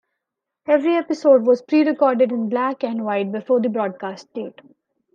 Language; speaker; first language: English; non-native, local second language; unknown